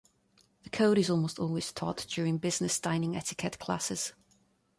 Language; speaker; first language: English; non-native, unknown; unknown